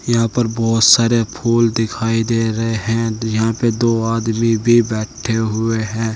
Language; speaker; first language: Hindi; native; Hindi